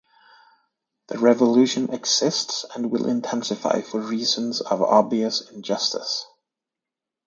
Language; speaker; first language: English; native; English